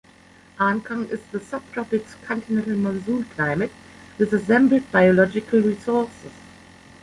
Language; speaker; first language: English; non-native, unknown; German